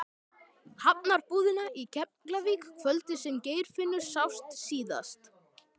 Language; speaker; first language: Icelandic; native; Icelandic